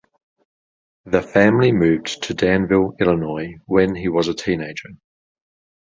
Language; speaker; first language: English; native; English